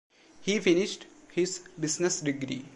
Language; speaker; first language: English; non-native, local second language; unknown